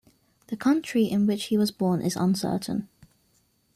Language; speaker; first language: English; native; English